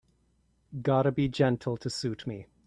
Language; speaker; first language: English; native; English